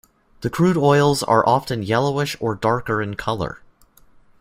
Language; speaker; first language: English; native; English